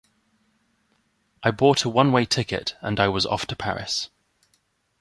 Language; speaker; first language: English; native; English